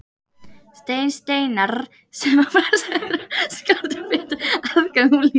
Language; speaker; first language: Icelandic; native; Icelandic